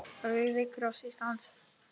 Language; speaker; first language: Icelandic; non-native, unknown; Czech